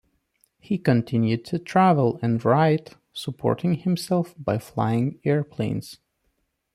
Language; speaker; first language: English; non-native, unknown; Lithuanian